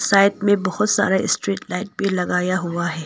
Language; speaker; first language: Hindi; non-native, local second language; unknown